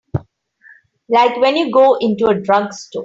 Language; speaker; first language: English; non-native, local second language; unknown